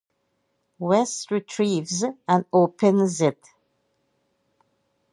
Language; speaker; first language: English; native; English